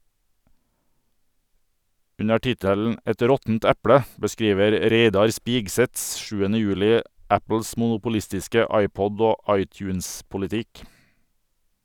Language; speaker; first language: Norwegian; native; Norwegian